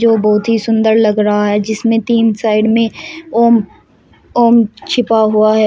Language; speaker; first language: Hindi; native; Hindi